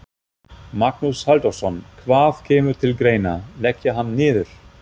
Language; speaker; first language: Icelandic; non-native, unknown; German